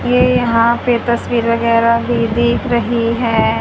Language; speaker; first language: Hindi; native; Hindi